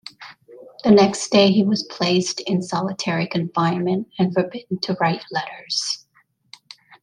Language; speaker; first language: English; native; English